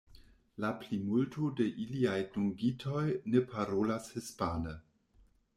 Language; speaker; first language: Esperanto; non-native, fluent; German